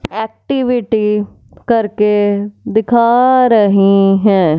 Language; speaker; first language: Hindi; non-native, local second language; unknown